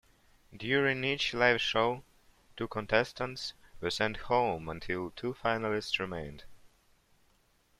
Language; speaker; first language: English; non-native, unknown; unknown